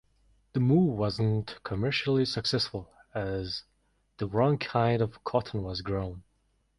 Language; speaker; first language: English; non-native, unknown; Mongolian